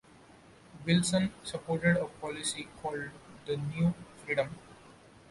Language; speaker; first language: English; non-native, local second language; Marathi